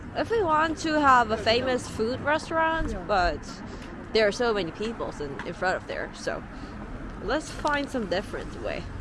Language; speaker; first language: English; non-native, fluent; Korean